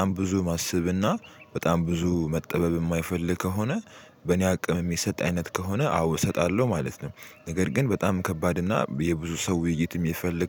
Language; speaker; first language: Amharic; native; Amharic